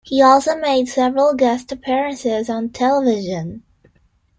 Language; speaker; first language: English; non-native, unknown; Chinese